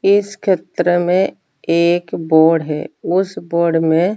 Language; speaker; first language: Hindi; non-native, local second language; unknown